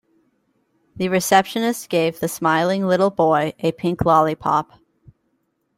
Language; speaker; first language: English; native; English